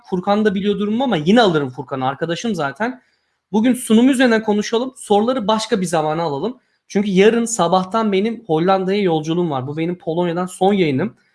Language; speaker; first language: Turkish; native; Turkish